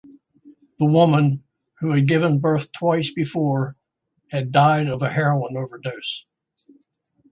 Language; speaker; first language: English; native; English